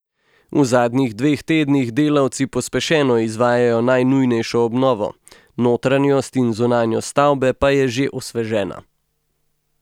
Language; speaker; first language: Slovenian; native; Slovenian